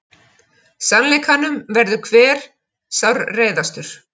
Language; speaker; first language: Icelandic; native; Icelandic